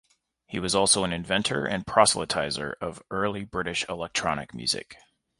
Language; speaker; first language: English; native; English